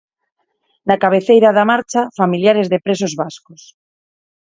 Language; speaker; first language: Galician; non-native, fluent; Spanish